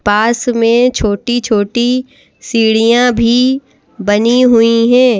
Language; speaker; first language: Hindi; native; Hindi